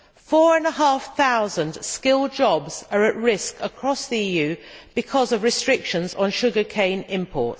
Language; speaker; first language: English; native; English